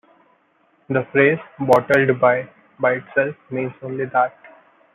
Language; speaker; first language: English; non-native, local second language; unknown